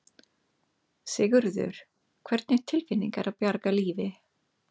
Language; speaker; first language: Icelandic; non-native, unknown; English